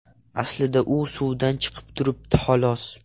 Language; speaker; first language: Uzbek; non-native, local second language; Russian